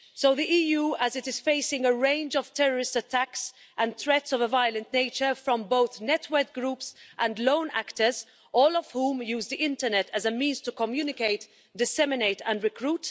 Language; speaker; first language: English; non-native, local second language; Maltese